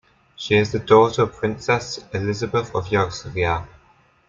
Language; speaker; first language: English; native; English